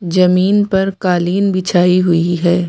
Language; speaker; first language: Hindi; native; Hindi